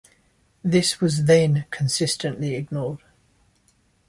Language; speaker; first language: English; native; English